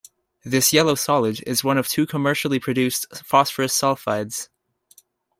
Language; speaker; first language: English; native; English